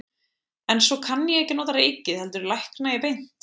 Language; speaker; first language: Icelandic; native; Icelandic